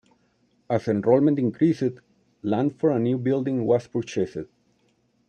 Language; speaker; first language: English; non-native, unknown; Spanish